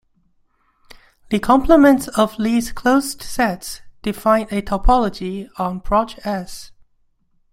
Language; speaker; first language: English; non-native, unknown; Chinese